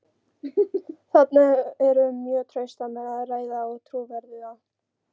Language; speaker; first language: Icelandic; non-native, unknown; Polish